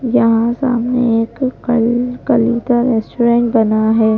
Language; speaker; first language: Hindi; native; Hindi